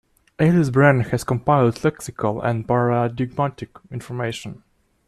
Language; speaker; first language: English; non-native, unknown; Russian